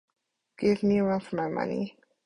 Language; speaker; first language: English; native; English